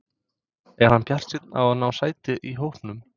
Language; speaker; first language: Icelandic; non-native, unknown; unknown